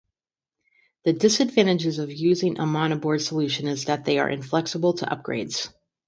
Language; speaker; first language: English; native; English